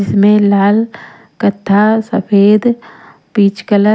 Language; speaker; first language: Hindi; non-native, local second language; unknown